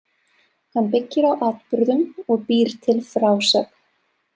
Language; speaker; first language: Icelandic; non-native, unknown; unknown